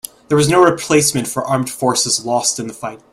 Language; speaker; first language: English; native; English